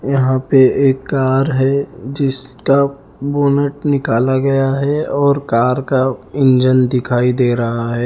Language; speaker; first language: Hindi; non-native, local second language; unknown